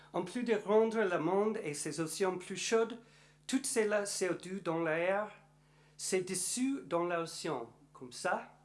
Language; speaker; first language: French; non-native, learner; English